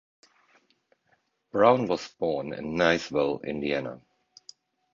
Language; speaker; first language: English; non-native, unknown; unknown